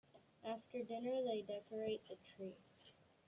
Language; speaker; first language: English; native; English